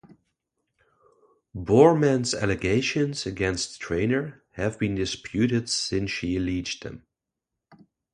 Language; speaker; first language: English; non-native, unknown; Dutch